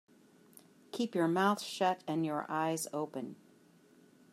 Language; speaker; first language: English; native; English